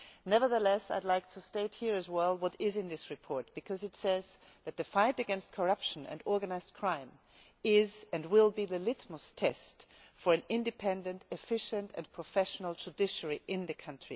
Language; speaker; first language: English; non-native, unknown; German